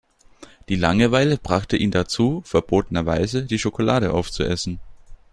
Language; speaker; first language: German; native; German